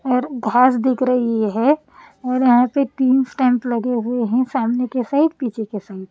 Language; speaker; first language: Hindi; non-native, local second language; Punjabi